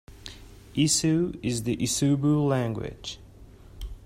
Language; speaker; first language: English; non-native, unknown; Persian